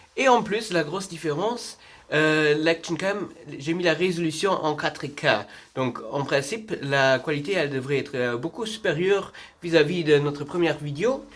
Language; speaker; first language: French; non-native, fluent; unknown